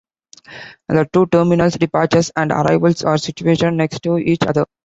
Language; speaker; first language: English; non-native, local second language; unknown